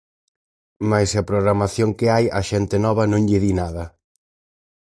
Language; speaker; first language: Galician; native; Galician